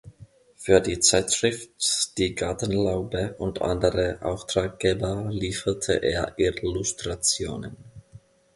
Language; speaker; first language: German; non-native, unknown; Finnish